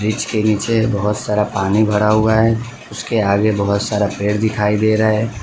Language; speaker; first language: Hindi; non-native, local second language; Gujarati